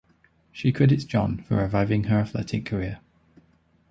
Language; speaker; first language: English; native; English